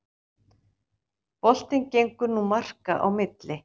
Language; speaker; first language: Icelandic; native; Icelandic